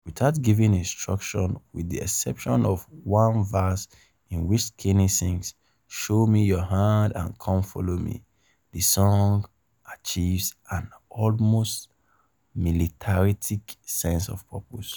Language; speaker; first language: English; non-native, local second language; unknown